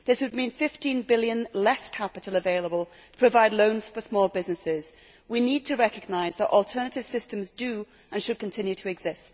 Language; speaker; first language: English; native; English